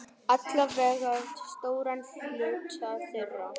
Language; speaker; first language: Icelandic; non-native, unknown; Vietnamese